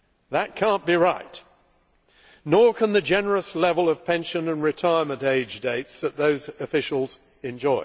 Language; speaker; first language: English; native; English